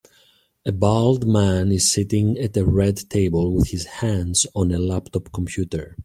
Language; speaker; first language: English; native; English